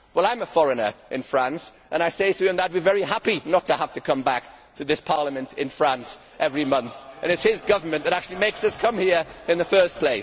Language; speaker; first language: English; native; English